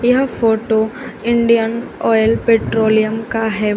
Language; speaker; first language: Hindi; native; Hindi